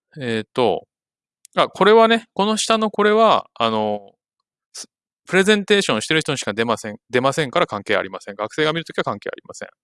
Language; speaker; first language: Japanese; native; Japanese